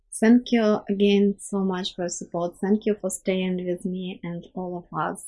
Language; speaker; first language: English; non-native, fluent; Ukrainian